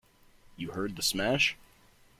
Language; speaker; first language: English; native; English